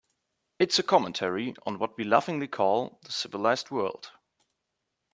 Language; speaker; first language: English; non-native, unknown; German